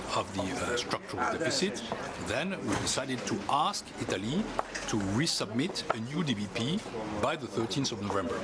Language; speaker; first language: English; non-native, fluent; French